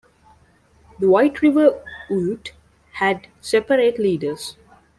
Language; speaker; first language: English; non-native, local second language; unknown